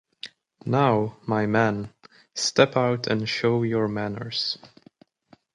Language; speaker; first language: English; native; English